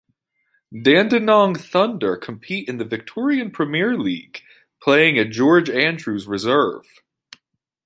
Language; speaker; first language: English; native; English